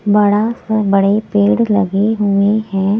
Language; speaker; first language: Hindi; native; Hindi